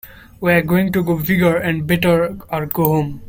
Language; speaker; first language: English; non-native, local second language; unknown